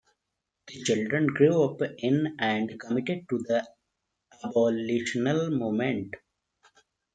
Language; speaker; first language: English; non-native, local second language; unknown